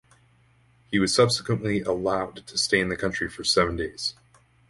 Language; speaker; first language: English; native; English